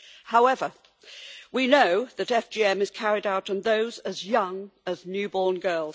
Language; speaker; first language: English; native; English